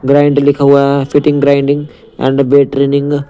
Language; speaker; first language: Hindi; non-native, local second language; Punjabi